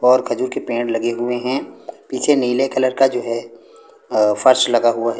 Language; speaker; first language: Hindi; non-native, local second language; Punjabi